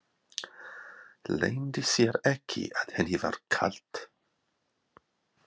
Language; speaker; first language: Icelandic; non-native, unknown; English